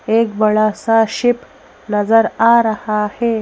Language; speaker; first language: Hindi; native; Hindi